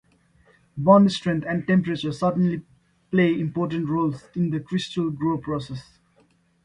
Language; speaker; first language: English; non-native, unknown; Nepali